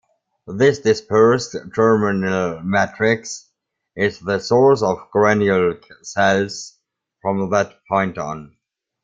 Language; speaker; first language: English; non-native, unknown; German